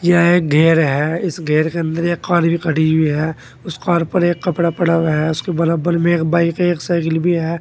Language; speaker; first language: Hindi; native; Hindi